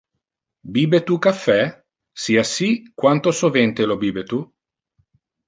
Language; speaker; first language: Interlingua; non-native, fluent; Italian